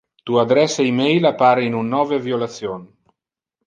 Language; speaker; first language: Interlingua; non-native, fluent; Italian